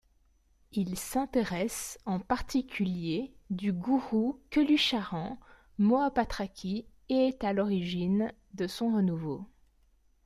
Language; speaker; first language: French; native; French